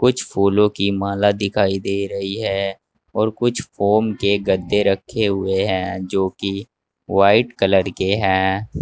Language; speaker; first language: Hindi; native; Hindi